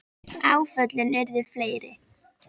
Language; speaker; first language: Icelandic; native; Icelandic